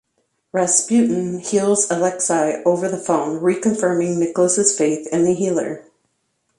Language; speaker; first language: English; native; English